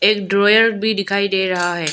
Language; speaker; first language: Hindi; non-native, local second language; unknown